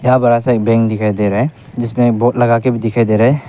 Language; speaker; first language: Hindi; non-native, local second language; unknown